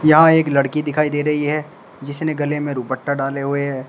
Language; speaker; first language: Hindi; native; Hindi